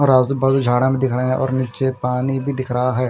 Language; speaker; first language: Hindi; non-native, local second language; Punjabi